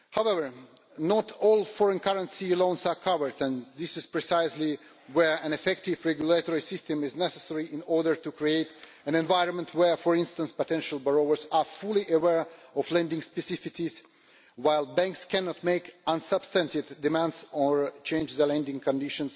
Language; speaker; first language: English; non-native, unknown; Russian